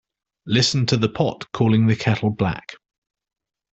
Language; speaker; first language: English; native; English